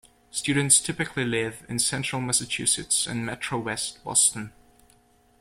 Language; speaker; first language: English; native; English